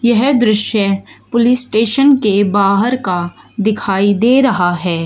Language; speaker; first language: Hindi; native; Hindi